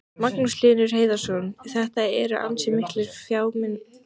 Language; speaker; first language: Icelandic; native; Icelandic